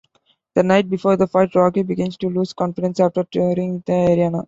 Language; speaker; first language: English; non-native, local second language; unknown